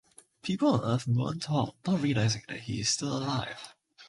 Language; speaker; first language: English; non-native, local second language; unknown